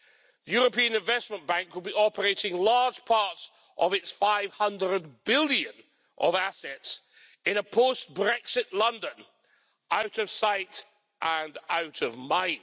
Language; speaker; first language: English; native; English